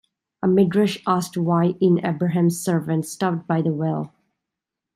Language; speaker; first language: English; native; English